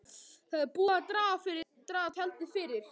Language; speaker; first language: Icelandic; native; Icelandic